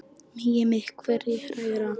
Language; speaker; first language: Icelandic; non-native, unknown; Polish